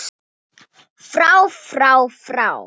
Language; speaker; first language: Icelandic; non-native, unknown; Thai